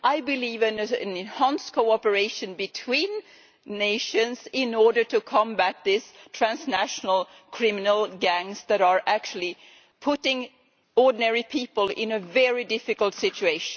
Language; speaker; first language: English; non-native, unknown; Swedish